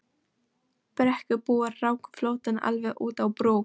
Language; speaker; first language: Icelandic; non-native, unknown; Polish